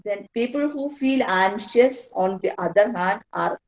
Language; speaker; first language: English; non-native, local second language; Malayalam